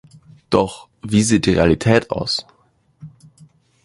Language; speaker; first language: German; native; German